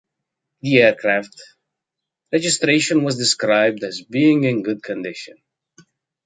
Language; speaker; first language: English; native; English